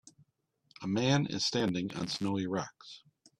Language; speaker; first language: English; native; English